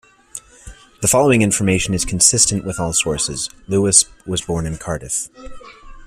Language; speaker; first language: English; native; English